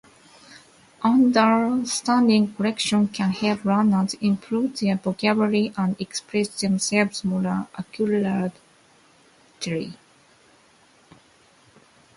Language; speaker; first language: English; non-native, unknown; Japanese